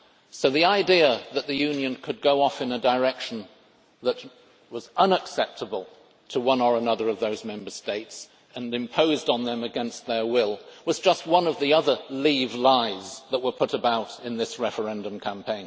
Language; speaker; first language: English; native; English